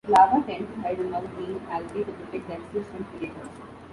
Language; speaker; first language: English; non-native, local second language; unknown